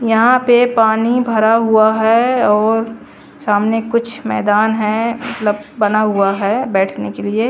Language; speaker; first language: Hindi; native; Hindi